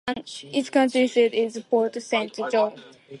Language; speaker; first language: English; native; English